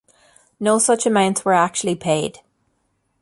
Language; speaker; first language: English; native; English